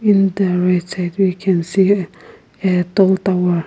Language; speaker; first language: English; non-native, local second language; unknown